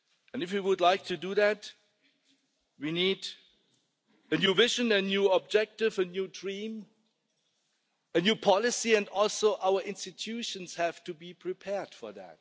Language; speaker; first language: English; non-native, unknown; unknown